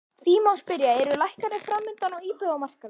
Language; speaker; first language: Icelandic; native; Icelandic